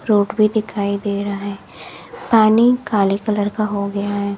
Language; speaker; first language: Hindi; native; Hindi